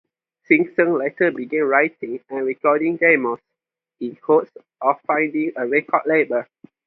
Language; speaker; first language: English; non-native, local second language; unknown